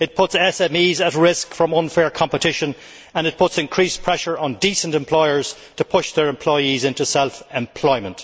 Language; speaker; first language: English; native; English